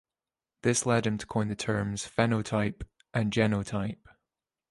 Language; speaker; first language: English; native; English